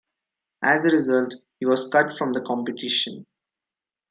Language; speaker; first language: English; non-native, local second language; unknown